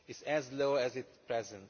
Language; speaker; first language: English; non-native, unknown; Romanian